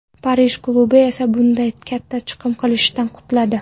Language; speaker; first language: Uzbek; non-native, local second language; Kara-Kalpak